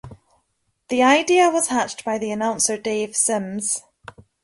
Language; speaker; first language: English; native; English